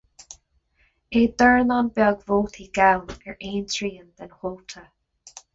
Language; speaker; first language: Irish; non-native, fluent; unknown